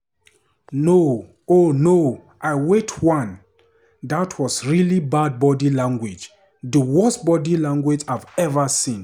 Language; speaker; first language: English; non-native, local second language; Hausa